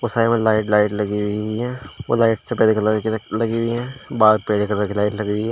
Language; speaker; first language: Hindi; native; Hindi